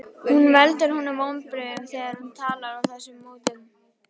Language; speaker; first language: Icelandic; native; Icelandic